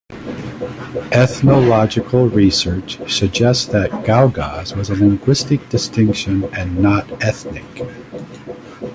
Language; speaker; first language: English; native; English